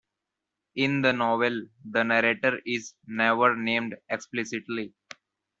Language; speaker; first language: English; non-native, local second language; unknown